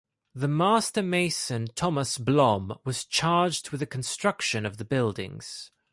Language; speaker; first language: English; non-native, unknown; Greek